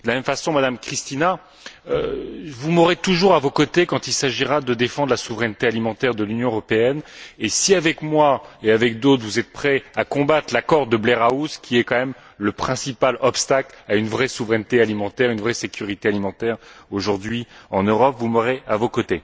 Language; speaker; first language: French; native; French